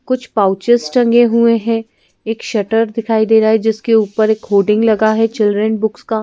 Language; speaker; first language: Hindi; native; Hindi